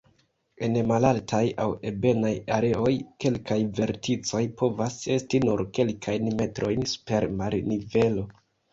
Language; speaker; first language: Esperanto; non-native, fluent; Kinyarwanda